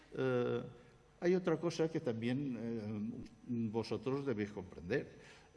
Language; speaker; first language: Spanish; non-native, local second language; Catalan